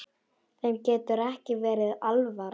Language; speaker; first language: Icelandic; non-native, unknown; Polish